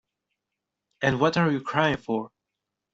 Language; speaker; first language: English; non-native, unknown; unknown